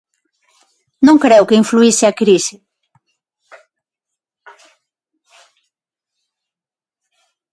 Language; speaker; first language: Galician; non-native, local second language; Spanish